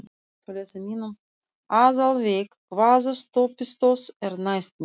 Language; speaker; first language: Icelandic; non-native, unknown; Russian